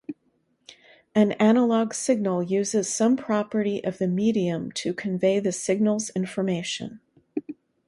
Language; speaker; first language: English; native; English